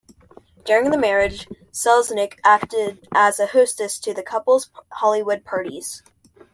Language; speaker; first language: English; native; English